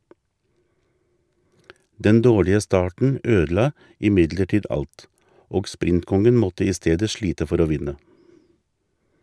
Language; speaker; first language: Norwegian; native; Norwegian